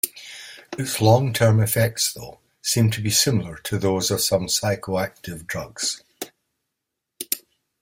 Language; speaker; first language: English; native; English